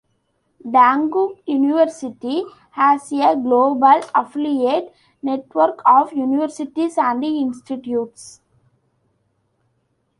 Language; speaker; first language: English; non-native, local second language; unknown